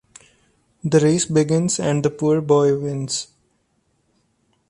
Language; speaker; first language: English; non-native, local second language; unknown